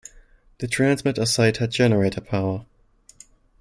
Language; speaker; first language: English; non-native, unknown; German